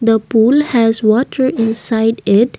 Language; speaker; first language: English; non-native, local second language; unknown